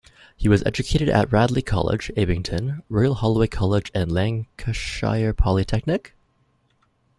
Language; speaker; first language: English; native; English